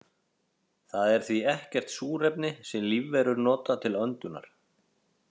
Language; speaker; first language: Icelandic; native; Icelandic